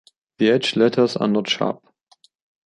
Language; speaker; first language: English; non-native, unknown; German